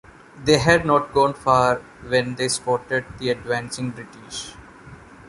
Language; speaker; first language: English; non-native, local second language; Malayalam